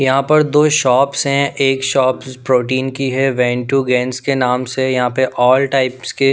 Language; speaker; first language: Hindi; non-native, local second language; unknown